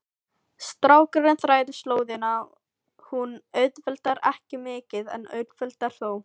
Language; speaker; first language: Icelandic; non-native, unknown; Filipino